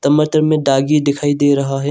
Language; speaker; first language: Hindi; non-native, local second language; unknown